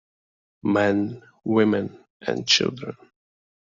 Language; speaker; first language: English; non-native, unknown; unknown